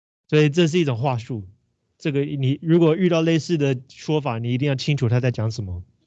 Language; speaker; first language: Chinese; native; Chinese